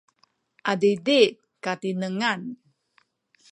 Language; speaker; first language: Sakizaya; native; Sakizaya